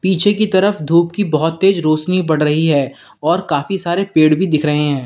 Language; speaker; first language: Hindi; native; Hindi